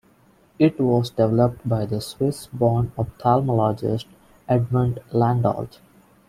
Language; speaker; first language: English; non-native, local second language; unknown